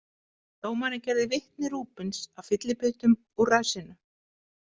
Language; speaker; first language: Icelandic; native; Icelandic